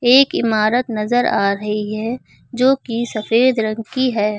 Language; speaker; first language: Hindi; native; Hindi